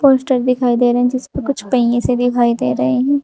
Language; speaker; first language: Hindi; native; Hindi